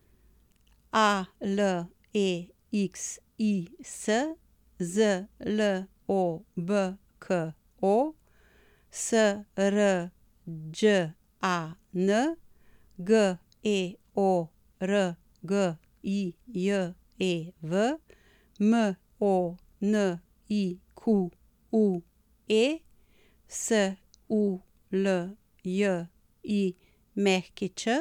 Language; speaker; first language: Slovenian; native; Slovenian